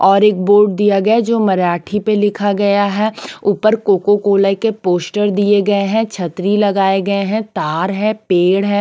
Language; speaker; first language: Hindi; non-native, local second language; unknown